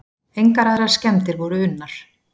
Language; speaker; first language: Icelandic; native; Icelandic